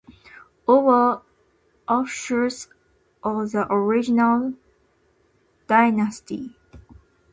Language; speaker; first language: English; non-native, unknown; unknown